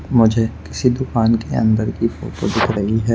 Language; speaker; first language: Hindi; native; Hindi